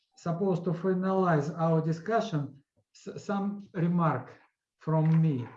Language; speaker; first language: English; non-native, learner; Russian